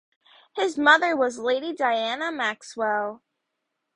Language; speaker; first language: English; native; English